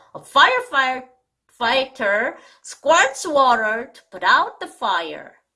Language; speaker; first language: English; non-native, fluent; Korean